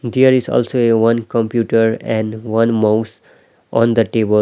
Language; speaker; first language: English; non-native, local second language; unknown